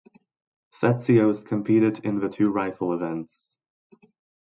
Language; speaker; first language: English; non-native, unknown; Croatian